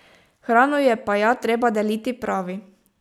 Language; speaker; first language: Slovenian; native; Slovenian